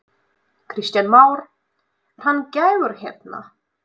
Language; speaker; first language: Icelandic; non-native, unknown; Russian